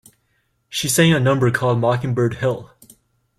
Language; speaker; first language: English; native; English